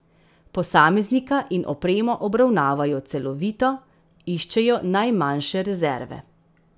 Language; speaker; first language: Slovenian; native; Slovenian